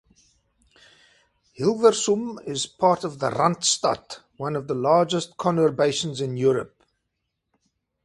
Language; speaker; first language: English; non-native, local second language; Afrikaans